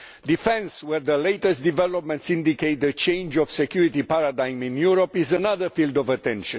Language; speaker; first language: English; non-native, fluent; Romanian